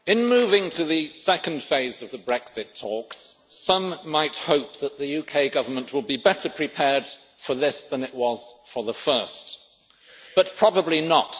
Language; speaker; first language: English; native; English